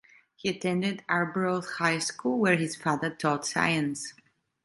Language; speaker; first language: English; non-native, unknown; Italian